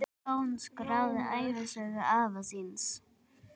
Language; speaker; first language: Icelandic; native; Icelandic